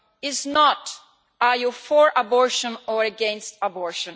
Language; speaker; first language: English; non-native, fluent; Italian